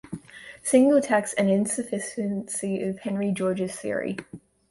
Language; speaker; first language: English; native; English